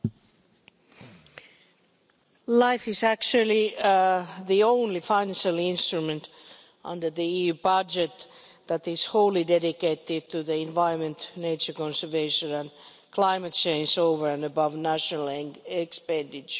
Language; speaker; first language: English; non-native, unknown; Finnish